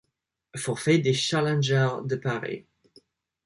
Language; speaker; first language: French; non-native, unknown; English